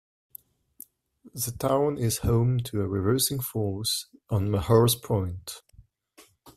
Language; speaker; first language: English; non-native, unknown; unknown